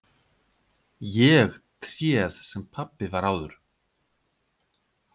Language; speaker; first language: Icelandic; native; Icelandic